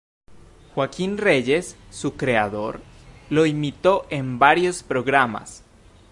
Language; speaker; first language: Spanish; native; Spanish